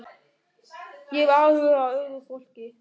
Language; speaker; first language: Icelandic; non-native, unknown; German